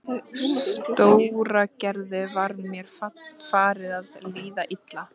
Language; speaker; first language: Icelandic; native; Icelandic